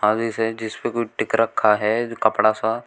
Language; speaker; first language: Hindi; native; Hindi